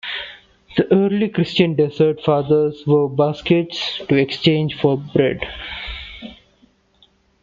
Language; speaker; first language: English; non-native, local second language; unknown